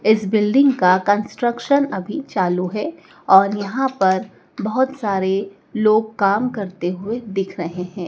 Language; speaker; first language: Hindi; native; Hindi